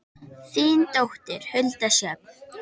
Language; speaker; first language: Icelandic; native; Icelandic